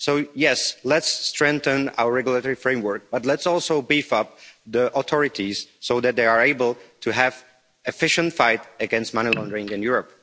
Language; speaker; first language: English; non-native, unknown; Czech